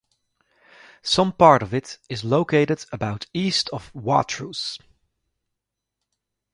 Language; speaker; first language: English; native; English